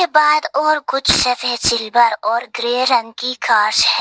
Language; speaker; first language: Hindi; non-native, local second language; Bangla